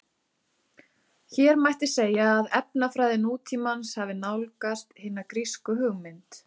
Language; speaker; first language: Icelandic; native; Icelandic